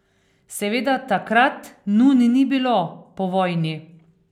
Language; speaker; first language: Slovenian; native; Slovenian